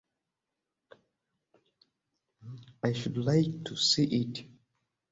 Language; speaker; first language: English; non-native, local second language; Ganda